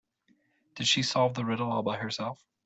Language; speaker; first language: English; native; English